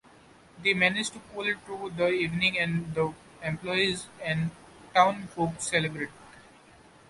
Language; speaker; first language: English; non-native, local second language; Marathi